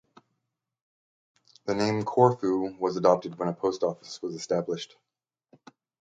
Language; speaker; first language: English; native; English